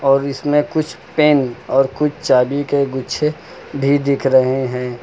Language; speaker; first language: Hindi; native; Hindi